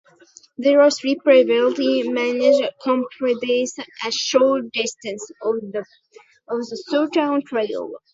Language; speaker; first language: English; native; English